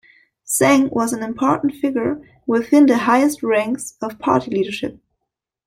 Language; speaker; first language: English; non-native, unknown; German